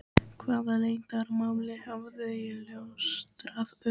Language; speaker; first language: Icelandic; native; Icelandic